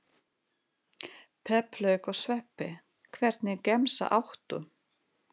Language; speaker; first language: Icelandic; non-native, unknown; Russian